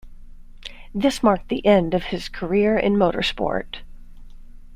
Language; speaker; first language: English; native; English